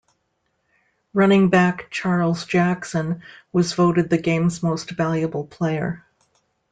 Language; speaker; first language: English; native; English